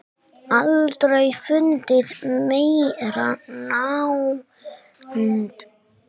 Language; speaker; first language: Icelandic; non-native, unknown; English